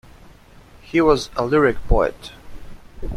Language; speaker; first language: English; native; English